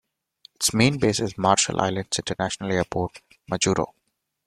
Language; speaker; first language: English; non-native, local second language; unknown